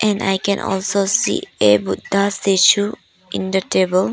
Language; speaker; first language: English; non-native, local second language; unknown